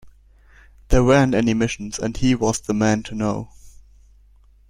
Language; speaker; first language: English; non-native, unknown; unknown